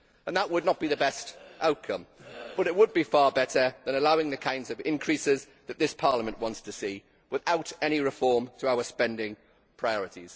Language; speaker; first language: English; native; English